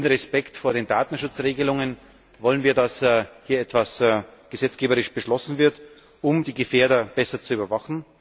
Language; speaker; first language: German; native; German